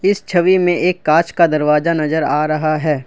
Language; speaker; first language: Hindi; non-native, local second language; Assamese